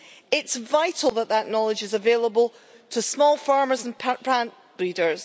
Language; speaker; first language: English; native; English